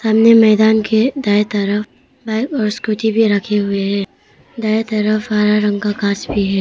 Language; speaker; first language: Hindi; non-native, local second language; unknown